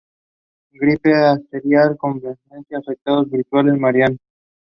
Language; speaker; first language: English; non-native, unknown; Spanish